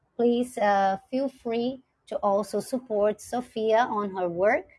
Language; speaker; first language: English; non-native, fluent; Portuguese